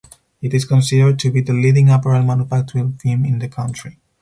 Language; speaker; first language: English; non-native, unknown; Spanish